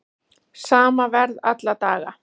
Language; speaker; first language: Icelandic; native; Icelandic